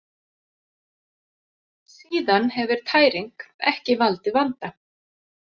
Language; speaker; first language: Icelandic; native; Icelandic